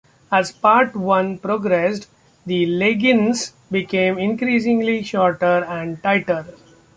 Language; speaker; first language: English; non-native, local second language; Marathi